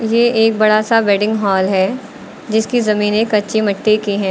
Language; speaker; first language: Hindi; native; Hindi